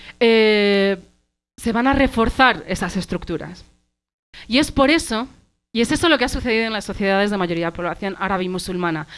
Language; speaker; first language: Spanish; early bilingual, other home language; Arabic